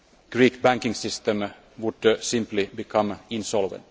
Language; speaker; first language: English; non-native, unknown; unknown